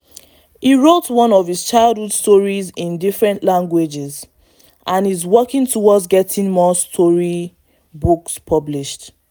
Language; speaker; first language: English; non-native, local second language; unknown